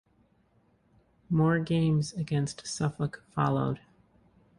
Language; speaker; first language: English; native; English